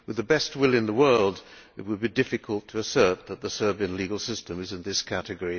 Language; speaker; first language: English; non-native, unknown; Hungarian